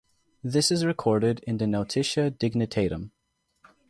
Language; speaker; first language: English; native; English